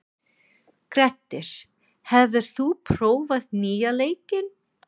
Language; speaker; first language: Icelandic; non-native, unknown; English